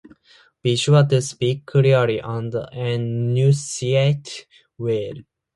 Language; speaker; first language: English; non-native, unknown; Japanese